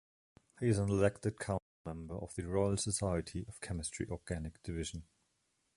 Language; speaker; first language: English; non-native, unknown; German